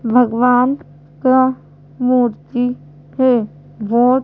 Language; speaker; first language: Hindi; native; Hindi